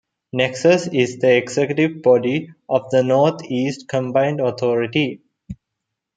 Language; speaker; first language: English; non-native, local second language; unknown